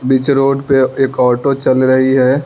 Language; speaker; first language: Hindi; non-native, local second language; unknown